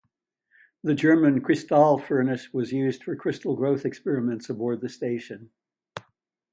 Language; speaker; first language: English; native; English